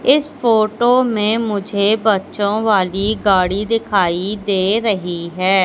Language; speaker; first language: Hindi; native; Hindi